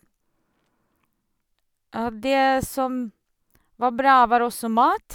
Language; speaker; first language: Norwegian; non-native, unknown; Serbian